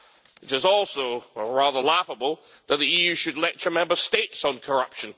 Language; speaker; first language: English; native; English